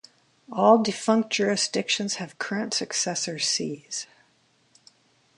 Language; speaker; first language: English; native; English